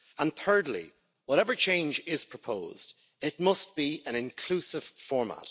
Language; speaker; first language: English; native; English